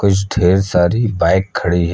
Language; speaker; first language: Hindi; native; Hindi